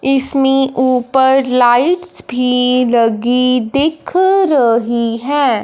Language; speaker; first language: Hindi; non-native, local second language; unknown